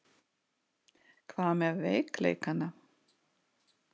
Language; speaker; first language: Icelandic; non-native, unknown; Russian